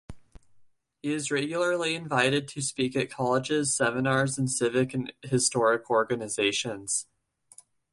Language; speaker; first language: English; native; English